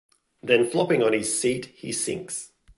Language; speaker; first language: English; native; English